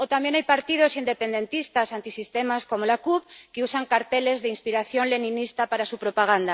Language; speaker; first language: Spanish; native; Spanish